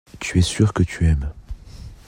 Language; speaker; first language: French; native; French